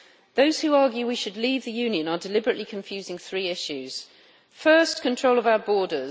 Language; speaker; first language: English; native; English